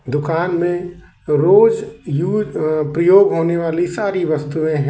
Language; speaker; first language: Hindi; native; Hindi